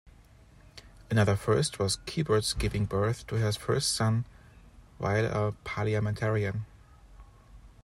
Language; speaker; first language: English; non-native, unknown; German